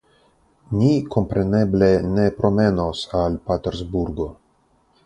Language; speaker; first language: Esperanto; non-native, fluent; Russian